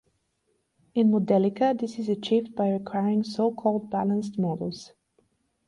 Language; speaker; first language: English; non-native, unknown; Bulgarian